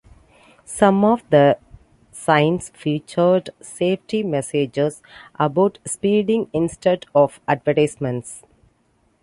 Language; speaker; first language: English; non-native, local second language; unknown